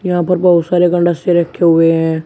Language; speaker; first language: Hindi; native; Hindi